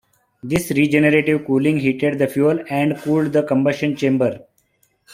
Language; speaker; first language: English; non-native, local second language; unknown